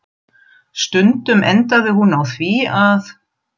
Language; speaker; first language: Icelandic; non-native, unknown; German